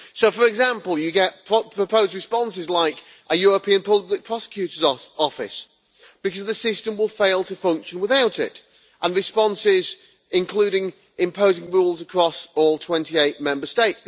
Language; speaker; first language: English; native; English